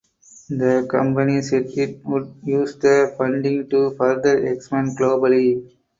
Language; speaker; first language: English; non-native, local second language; Tamil